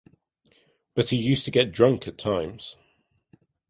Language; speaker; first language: English; native; English